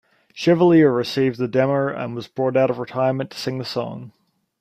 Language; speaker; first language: English; native; English